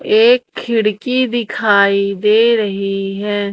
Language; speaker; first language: Hindi; native; Hindi